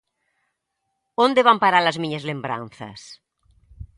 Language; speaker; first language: Galician; native; Galician